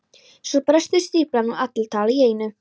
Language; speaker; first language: Icelandic; non-native, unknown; Polish